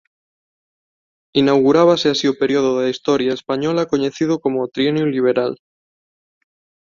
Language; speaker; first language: Galician; non-native, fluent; Spanish